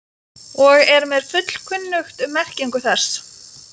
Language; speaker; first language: Icelandic; non-native, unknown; Lithuanian